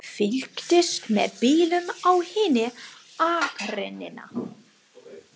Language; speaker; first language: Icelandic; non-native, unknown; English